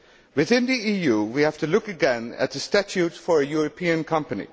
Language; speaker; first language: English; non-native, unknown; Dutch